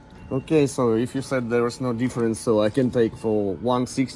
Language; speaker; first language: English; non-native, learner; Russian